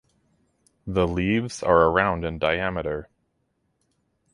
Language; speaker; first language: English; native; English